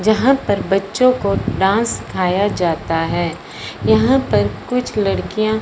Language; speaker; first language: Hindi; non-native, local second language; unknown